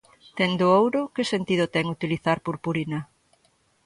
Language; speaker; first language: Galician; native; Galician